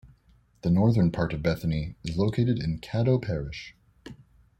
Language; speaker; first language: English; native; English